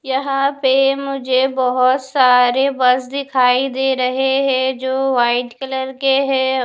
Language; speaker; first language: Hindi; non-native, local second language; Punjabi